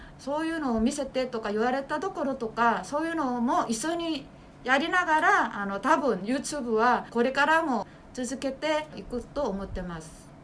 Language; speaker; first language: Japanese; non-native, fluent; Korean